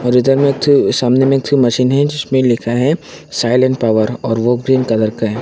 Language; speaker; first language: Hindi; non-native, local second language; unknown